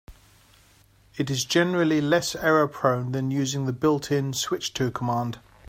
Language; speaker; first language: English; native; English